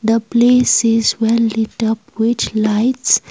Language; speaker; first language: English; non-native, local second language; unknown